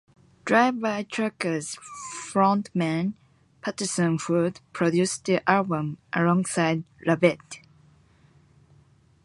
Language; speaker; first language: English; non-native, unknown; Japanese